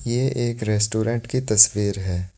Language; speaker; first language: Hindi; non-native, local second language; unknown